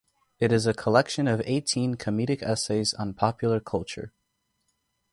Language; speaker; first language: English; native; English